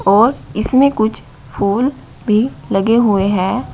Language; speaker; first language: Hindi; native; Hindi